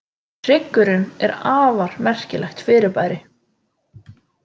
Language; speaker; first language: Icelandic; native; Icelandic